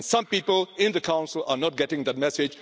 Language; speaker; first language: English; non-native, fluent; Czech